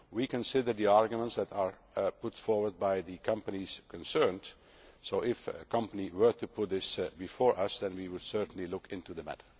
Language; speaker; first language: English; non-native, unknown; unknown